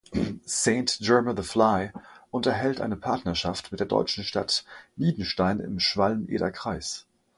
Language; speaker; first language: German; non-native, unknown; French